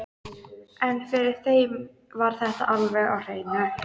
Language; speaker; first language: Icelandic; native; Icelandic